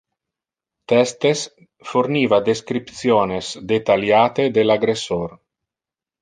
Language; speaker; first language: Interlingua; non-native, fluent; Italian